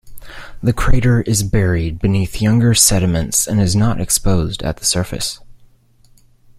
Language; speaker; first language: English; native; English